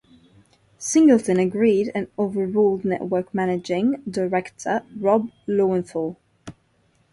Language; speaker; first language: English; native; English